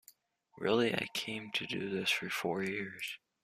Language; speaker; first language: English; native; English